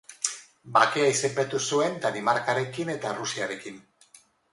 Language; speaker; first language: Basque; non-native, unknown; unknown